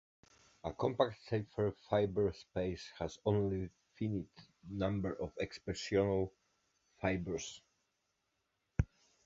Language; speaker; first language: English; native; English